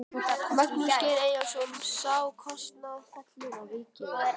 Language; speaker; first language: Icelandic; native; Icelandic